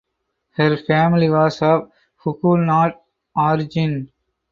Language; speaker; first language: English; non-native, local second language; Tamil